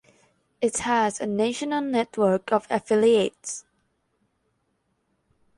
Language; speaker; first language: English; non-native, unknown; Thai